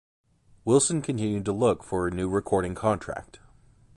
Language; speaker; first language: English; native; English